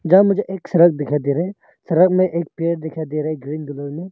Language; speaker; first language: Hindi; non-native, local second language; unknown